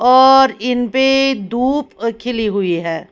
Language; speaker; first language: Hindi; non-native, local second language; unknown